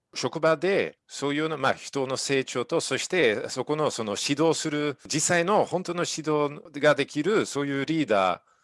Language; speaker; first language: Japanese; non-native, fluent; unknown